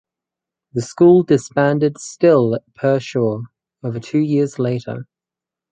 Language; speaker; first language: English; native; English